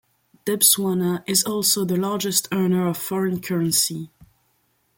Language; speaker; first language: English; non-native, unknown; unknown